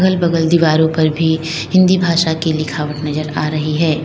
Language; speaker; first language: Hindi; native; Hindi